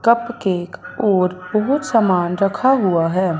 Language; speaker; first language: Hindi; non-native, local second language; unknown